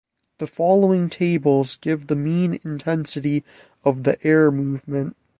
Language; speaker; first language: English; native; English